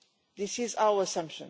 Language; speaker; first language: English; non-native, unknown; Portuguese